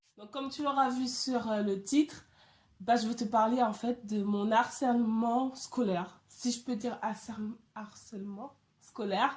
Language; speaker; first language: French; native; French